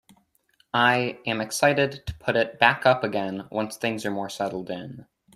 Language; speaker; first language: English; native; English